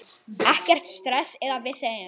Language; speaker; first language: Icelandic; native; Icelandic